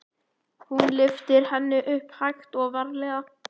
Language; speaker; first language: Icelandic; native; Icelandic